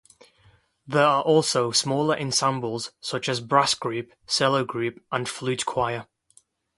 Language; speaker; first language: English; non-native, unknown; Kurdish